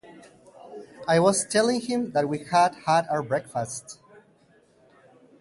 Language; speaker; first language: English; native; English